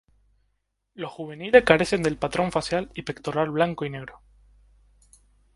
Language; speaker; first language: Spanish; native; Spanish